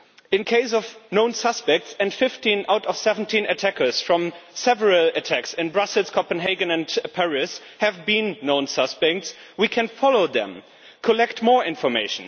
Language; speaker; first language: English; non-native, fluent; German